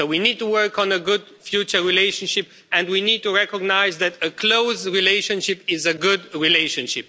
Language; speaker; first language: English; non-native, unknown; Romanian